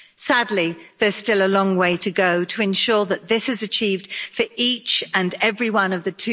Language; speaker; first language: English; native; English